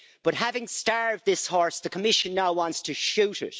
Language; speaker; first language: English; native; English